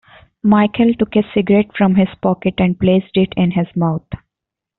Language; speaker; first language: English; non-native, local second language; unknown